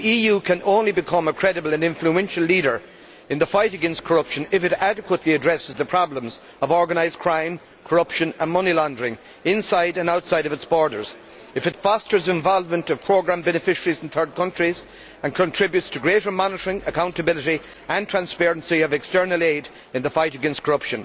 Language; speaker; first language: English; native; English